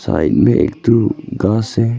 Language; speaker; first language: Hindi; non-native, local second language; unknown